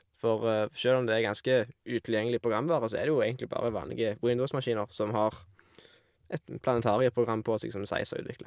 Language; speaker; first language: Norwegian; native; Norwegian